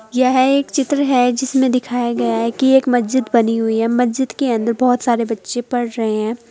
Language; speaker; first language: Hindi; native; Hindi